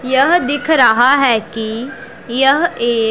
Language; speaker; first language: Hindi; non-native, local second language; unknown